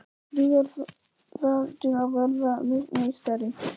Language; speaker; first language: Icelandic; non-native, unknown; Polish